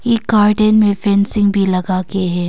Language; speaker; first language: Hindi; non-native, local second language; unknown